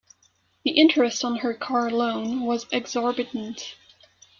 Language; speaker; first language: English; non-native, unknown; French